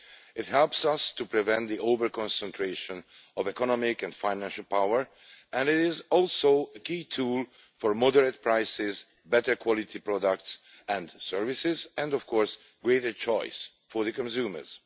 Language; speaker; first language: English; non-native, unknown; Hungarian